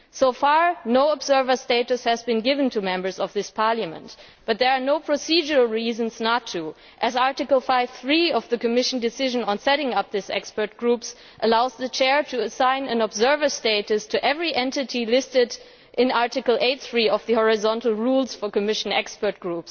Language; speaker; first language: English; non-native, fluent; German